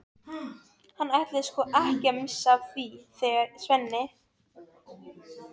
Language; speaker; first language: Icelandic; non-native, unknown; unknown